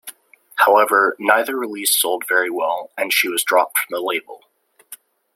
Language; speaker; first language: English; native; English